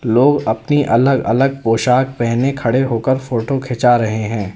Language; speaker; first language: Hindi; native; Hindi